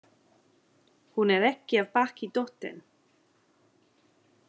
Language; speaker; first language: Icelandic; non-native, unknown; English